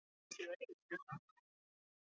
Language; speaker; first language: Icelandic; non-native, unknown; English